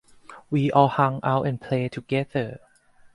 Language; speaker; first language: English; non-native, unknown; Thai